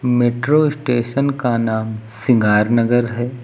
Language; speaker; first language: Hindi; native; Hindi